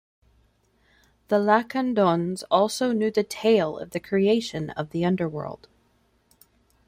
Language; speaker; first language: English; native; English